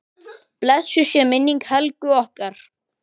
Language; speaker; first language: Icelandic; native; Icelandic